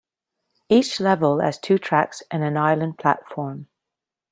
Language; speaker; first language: English; non-native, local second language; French